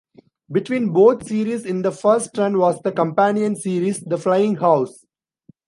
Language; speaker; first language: English; non-native, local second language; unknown